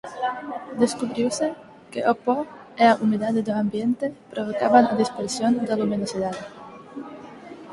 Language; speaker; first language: Galician; non-native, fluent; Spanish